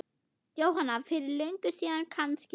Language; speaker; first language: Icelandic; non-native, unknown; German